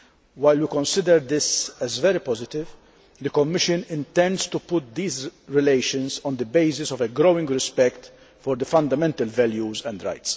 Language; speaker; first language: English; non-native, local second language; Maltese